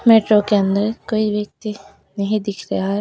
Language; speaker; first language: Hindi; native; Hindi